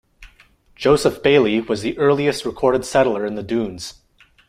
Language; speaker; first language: English; non-native, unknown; French